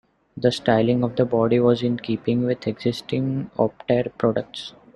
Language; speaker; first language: English; non-native, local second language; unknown